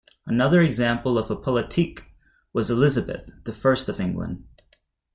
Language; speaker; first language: English; native; English